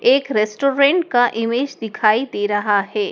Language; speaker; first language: Hindi; native; Hindi